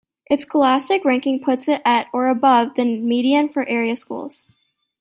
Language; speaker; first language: English; native; English